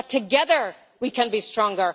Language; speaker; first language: English; native; English